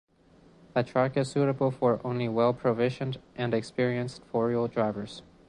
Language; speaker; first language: English; non-native, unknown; Spanish